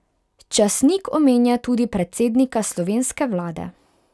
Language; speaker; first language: Slovenian; non-native, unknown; Hungarian